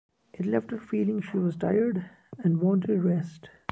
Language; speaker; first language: English; non-native, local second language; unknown